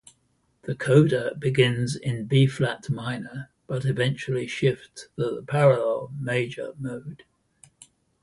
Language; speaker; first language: English; native; English